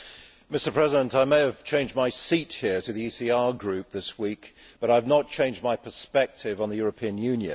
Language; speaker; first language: English; native; English